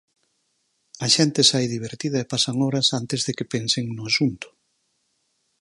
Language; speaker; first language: Galician; native; Galician